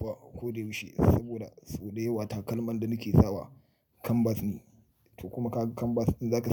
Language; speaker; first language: Hausa; native; Hausa